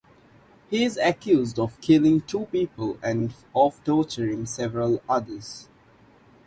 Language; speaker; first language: English; non-native, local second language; Divehi